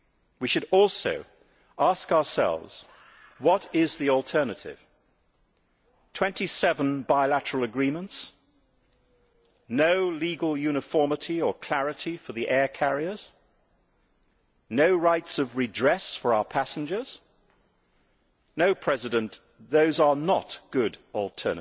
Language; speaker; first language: English; native; English